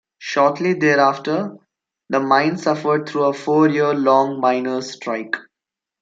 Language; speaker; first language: English; non-native, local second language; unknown